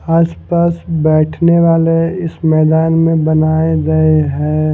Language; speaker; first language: Hindi; non-native, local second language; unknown